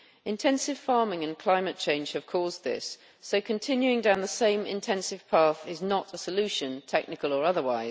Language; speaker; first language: English; native; English